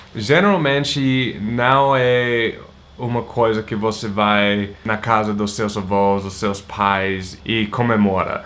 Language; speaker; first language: Portuguese; non-native, fluent; English